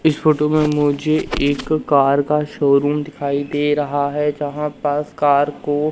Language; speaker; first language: Hindi; native; Hindi